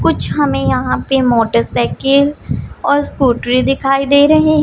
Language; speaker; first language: Hindi; non-native, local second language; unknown